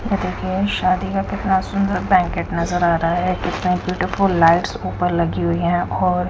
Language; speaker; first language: Hindi; non-native, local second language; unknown